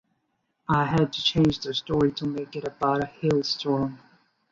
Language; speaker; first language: English; non-native, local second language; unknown